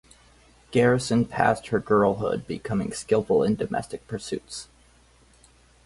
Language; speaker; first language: English; native; English